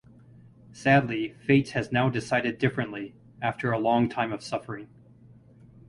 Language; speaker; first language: English; native; English